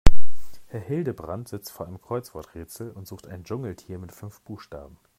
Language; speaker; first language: German; native; German